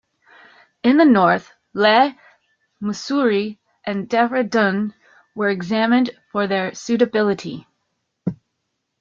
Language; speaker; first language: English; native; English